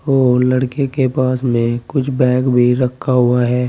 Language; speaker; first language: Hindi; native; Hindi